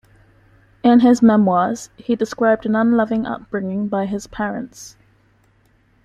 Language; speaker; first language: English; native; English